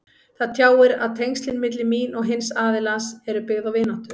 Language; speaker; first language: Icelandic; native; Icelandic